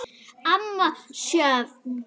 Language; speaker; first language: Icelandic; native; Icelandic